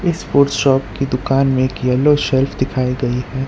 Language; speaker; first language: Hindi; non-native, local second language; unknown